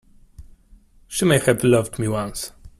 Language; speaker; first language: English; non-native, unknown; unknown